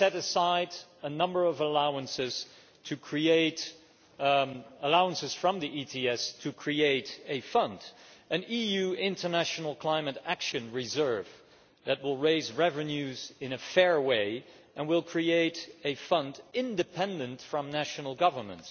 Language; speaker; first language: English; non-native, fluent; Dutch